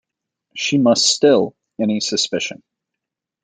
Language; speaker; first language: English; native; English